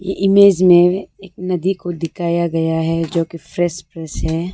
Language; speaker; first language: Hindi; early bilingual, other home language; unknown